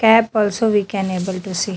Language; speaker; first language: English; non-native, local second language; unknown